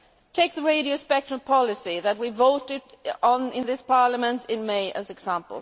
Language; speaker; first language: English; non-native, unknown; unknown